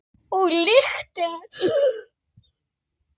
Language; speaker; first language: Icelandic; native; Icelandic